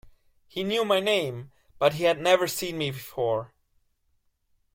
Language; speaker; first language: English; non-native, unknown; German